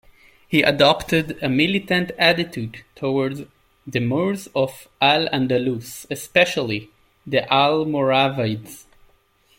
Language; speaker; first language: English; native; English